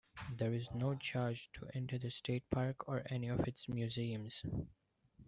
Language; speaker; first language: English; non-native, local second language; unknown